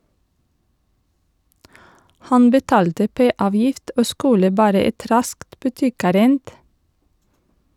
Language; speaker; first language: Norwegian; non-native, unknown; Russian